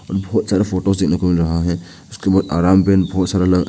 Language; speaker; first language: Hindi; non-native, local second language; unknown